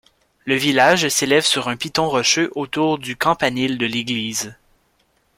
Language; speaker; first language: French; native; French